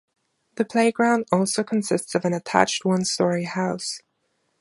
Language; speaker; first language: English; non-native, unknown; German